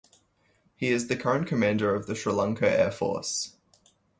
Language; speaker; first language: English; native; English